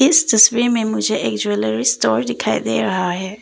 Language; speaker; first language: Hindi; early bilingual, other home language; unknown